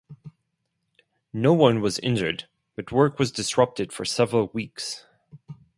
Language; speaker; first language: English; non-native, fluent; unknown